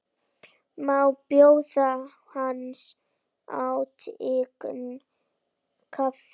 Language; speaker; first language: Icelandic; native; Icelandic